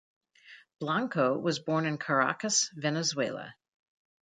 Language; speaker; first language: English; native; English